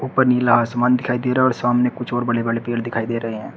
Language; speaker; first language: Hindi; native; Hindi